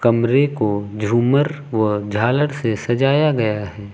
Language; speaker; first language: Hindi; native; Hindi